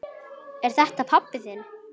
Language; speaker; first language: Icelandic; native; Icelandic